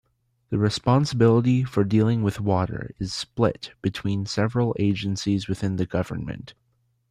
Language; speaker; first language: English; native; English